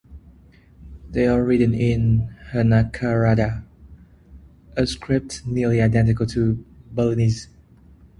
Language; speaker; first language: English; native; English